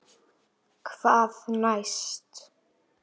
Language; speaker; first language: Icelandic; native; Icelandic